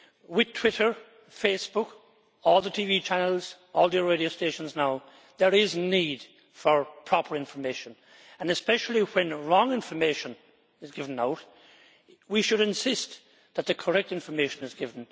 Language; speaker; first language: English; native; English